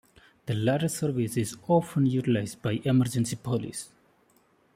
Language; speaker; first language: English; non-native, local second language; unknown